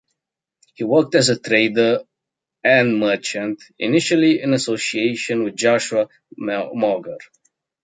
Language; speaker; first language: English; native; English